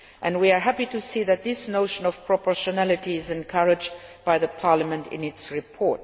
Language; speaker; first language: English; non-native, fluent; Luxembourgish